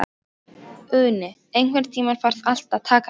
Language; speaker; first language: Icelandic; non-native, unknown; Polish